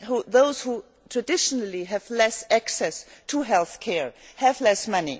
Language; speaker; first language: English; non-native, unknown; German